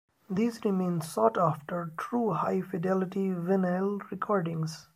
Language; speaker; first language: English; non-native, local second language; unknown